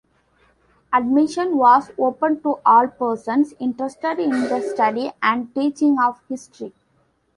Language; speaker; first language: English; non-native, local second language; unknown